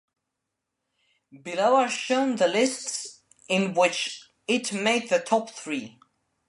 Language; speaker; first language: English; non-native, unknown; Spanish